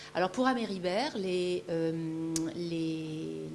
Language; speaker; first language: French; early bilingual, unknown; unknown